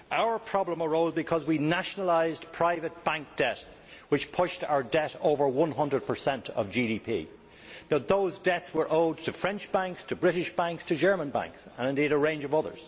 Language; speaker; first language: English; native; English